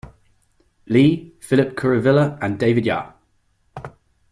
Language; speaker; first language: English; non-native, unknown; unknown